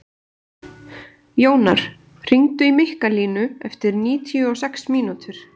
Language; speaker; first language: Icelandic; native; Icelandic